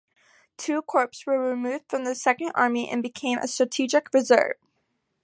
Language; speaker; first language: English; native; English